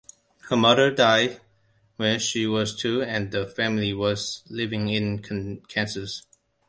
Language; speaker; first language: English; non-native, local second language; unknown